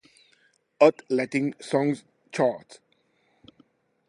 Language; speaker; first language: English; non-native, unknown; French